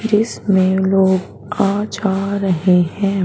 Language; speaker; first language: Hindi; non-native, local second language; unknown